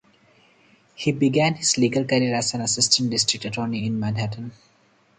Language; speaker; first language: English; non-native, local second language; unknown